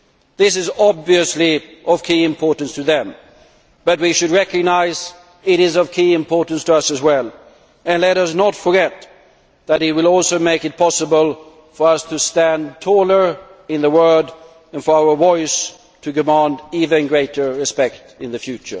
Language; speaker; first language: English; non-native, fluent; Swedish